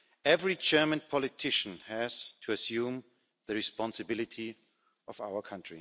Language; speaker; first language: English; non-native, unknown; German